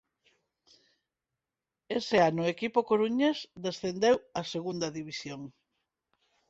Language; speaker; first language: Galician; non-native, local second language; Spanish